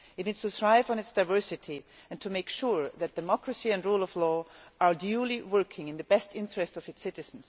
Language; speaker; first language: English; non-native, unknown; German